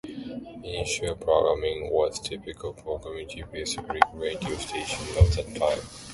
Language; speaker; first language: English; non-native, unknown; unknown